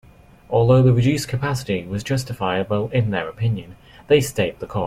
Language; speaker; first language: English; native; English